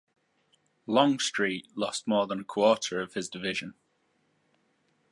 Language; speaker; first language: English; native; English